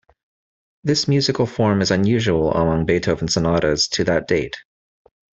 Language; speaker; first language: English; native; English